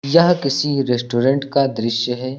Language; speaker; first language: Hindi; native; Hindi